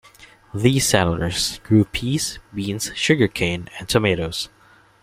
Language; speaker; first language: English; non-native, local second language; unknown